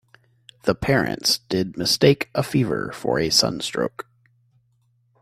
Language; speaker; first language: English; native; English